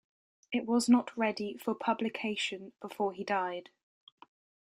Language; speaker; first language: English; native; English